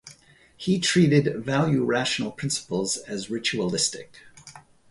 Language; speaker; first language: English; native; English